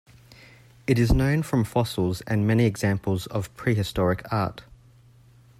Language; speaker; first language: English; native; English